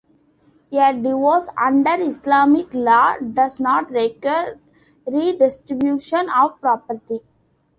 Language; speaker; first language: English; non-native, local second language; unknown